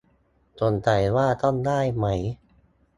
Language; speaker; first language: Thai; native; Thai